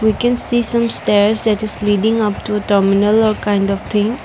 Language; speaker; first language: English; non-native, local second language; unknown